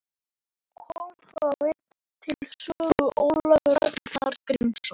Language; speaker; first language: Icelandic; native; Icelandic